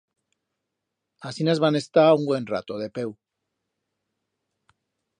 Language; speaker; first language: Aragonese; native; Aragonese